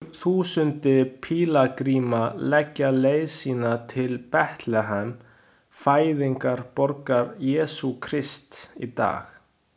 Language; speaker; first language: Icelandic; non-native, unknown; Chinese